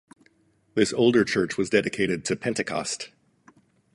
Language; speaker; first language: English; native; English